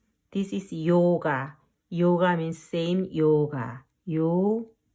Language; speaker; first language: English; non-native, fluent; Korean